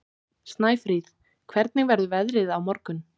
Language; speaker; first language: Icelandic; native; Icelandic